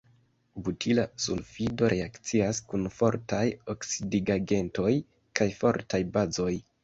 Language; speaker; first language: Esperanto; non-native, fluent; Kinyarwanda